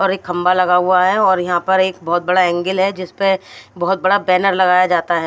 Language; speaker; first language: Hindi; non-native, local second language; Punjabi